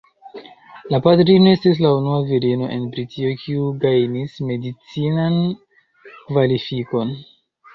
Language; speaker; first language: Esperanto; non-native, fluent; Chinese